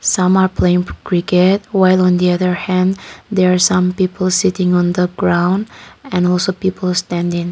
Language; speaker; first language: English; non-native, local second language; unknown